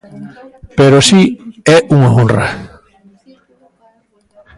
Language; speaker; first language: Galician; native; Galician